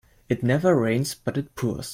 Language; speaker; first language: English; non-native, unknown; German